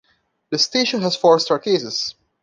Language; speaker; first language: English; non-native, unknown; Portuguese